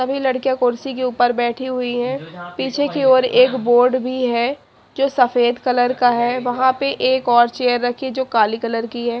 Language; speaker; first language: Hindi; native; Hindi